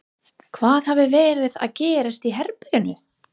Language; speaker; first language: Icelandic; non-native, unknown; English